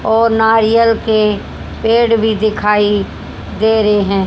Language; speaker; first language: Hindi; native; Hindi